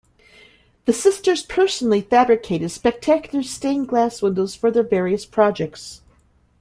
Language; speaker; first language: English; native; English